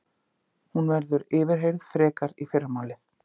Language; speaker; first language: Icelandic; native; Icelandic